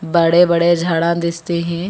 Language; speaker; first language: Hindi; non-native, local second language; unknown